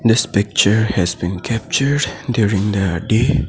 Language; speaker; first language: English; non-native, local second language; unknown